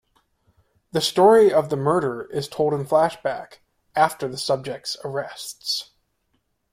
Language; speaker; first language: English; native; English